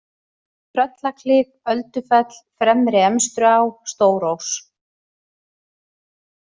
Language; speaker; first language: Icelandic; native; Icelandic